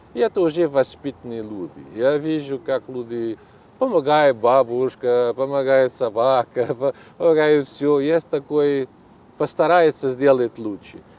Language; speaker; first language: Russian; non-native, learner; Portuguese